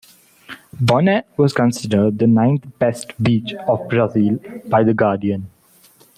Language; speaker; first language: English; non-native, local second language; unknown